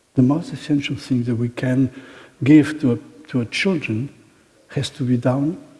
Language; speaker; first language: English; non-native, fluent; Catalan